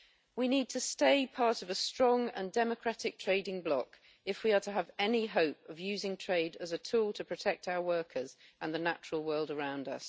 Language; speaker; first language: English; native; English